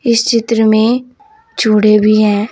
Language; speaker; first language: Hindi; native; Hindi